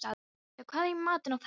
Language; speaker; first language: Icelandic; non-native, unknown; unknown